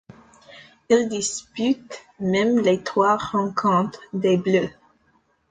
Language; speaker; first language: French; non-native, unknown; English